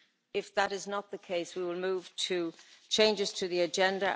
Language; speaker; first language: English; native; English